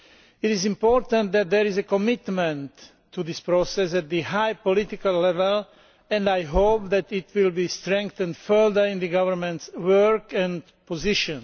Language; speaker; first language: English; non-native, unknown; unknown